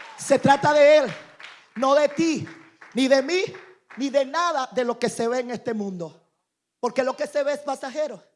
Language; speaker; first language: Spanish; native; Spanish